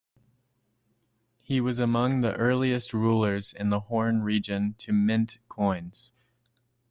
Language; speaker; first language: English; native; English